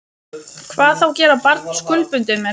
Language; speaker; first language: Icelandic; non-native, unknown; Lithuanian